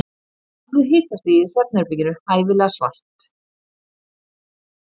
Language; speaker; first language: Icelandic; native; Icelandic